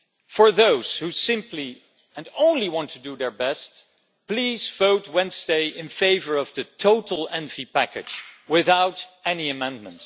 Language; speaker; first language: English; non-native, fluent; Dutch